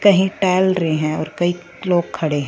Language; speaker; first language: Hindi; non-native, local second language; Punjabi